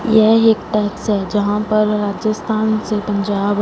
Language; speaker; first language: Hindi; non-native, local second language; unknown